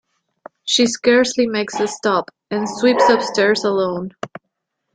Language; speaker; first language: English; non-native, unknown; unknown